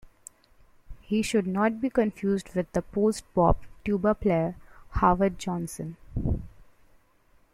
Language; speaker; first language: English; non-native, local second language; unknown